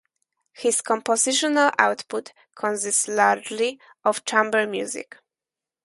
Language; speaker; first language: English; non-native, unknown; Polish